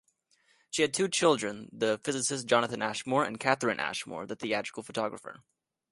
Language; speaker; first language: English; native; English